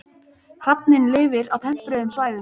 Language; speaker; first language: Icelandic; native; Icelandic